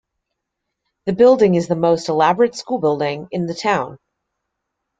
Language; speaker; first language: English; native; English